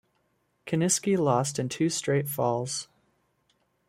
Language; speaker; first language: English; native; English